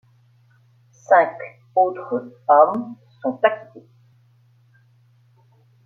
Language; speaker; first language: French; native; French